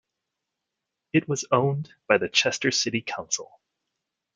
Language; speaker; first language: English; native; English